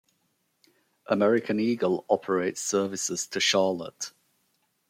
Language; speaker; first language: English; native; English